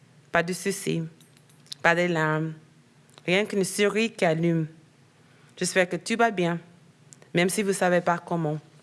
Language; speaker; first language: French; non-native, learner; English